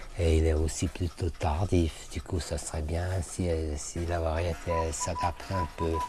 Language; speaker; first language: French; non-native, fluent; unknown